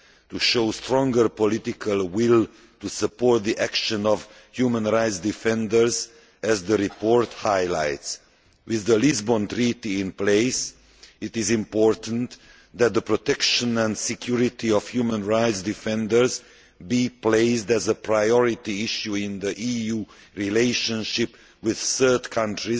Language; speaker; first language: English; non-native, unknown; Hungarian